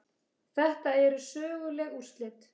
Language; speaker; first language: Icelandic; native; Icelandic